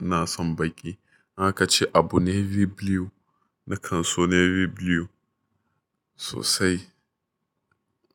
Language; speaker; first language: Hausa; native; Hausa